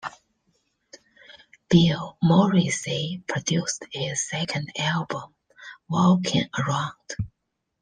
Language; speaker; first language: English; non-native, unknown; Chinese